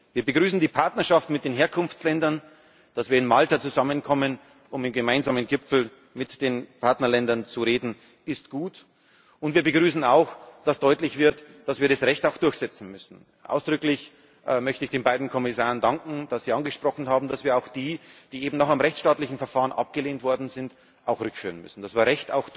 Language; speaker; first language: German; native; German